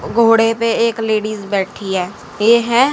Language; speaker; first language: Hindi; native; Hindi